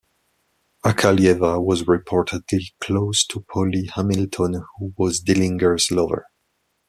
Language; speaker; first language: English; non-native, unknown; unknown